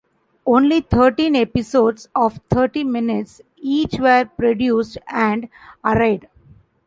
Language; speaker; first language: English; non-native, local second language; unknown